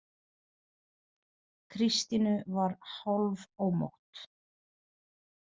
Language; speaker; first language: Icelandic; non-native, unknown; Portuguese